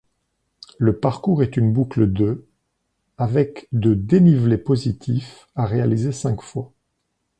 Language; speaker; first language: French; native; French